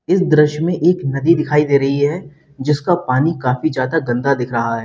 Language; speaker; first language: Hindi; native; Hindi